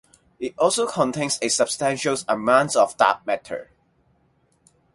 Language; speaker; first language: English; non-native, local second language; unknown